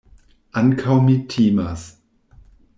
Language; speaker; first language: Esperanto; non-native, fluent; German